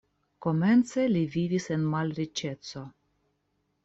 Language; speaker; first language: Esperanto; non-native, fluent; Russian